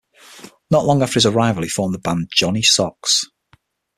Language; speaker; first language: English; native; English